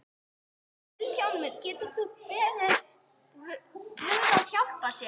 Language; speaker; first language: Icelandic; non-native, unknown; English